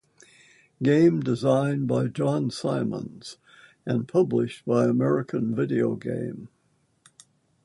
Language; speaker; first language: English; native; English